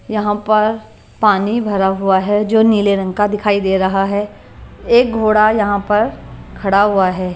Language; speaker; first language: Hindi; non-native, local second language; Punjabi